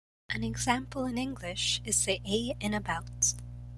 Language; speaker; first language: English; non-native, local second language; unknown